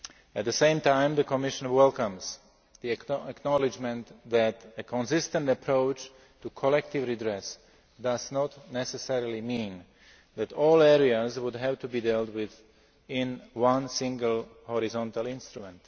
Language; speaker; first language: English; non-native, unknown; Slovak